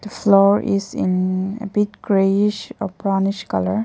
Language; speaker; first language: English; non-native, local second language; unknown